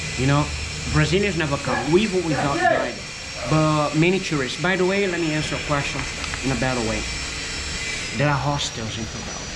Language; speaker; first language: English; non-native, fluent; Portuguese